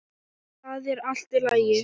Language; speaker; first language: Icelandic; non-native, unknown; Thai